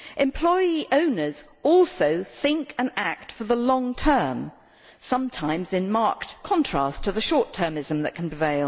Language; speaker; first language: English; native; English